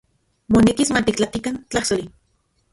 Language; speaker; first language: Central Puebla Nahuatl; non-native, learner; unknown